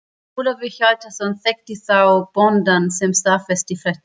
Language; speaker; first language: Icelandic; non-native, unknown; German